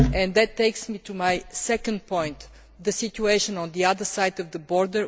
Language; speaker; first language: English; non-native, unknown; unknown